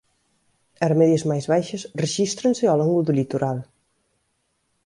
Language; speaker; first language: Galician; native; Galician